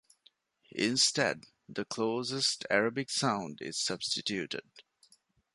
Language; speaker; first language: English; non-native, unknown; Divehi